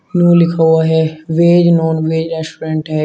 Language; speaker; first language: Hindi; native; Hindi